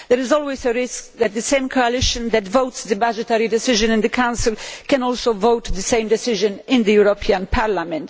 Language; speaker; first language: English; non-native, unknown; Polish